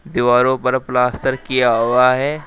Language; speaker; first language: Hindi; native; Hindi